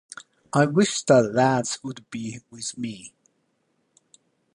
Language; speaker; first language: English; non-native, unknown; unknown